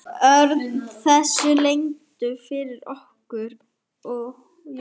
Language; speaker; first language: Icelandic; non-native, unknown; German